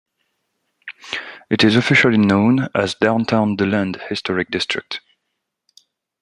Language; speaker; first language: English; non-native, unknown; French